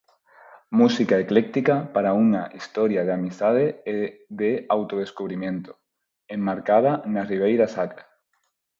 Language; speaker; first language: Galician; non-native, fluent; Spanish